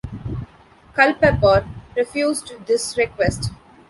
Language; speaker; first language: English; non-native, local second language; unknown